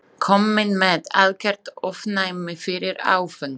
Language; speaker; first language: Icelandic; non-native, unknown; Slovak